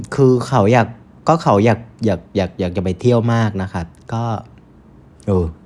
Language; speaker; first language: Thai; non-native, fluent; Vietnamese